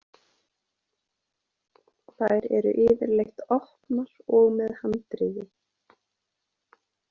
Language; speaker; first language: Icelandic; native; Icelandic